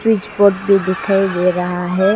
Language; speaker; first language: Hindi; non-native, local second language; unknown